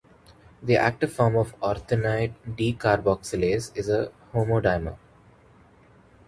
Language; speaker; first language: English; non-native, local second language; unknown